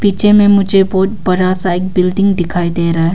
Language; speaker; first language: Hindi; non-native, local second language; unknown